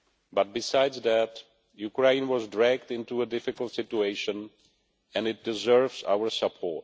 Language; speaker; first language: English; non-native, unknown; Czech